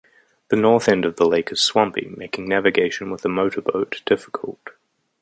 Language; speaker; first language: English; native; English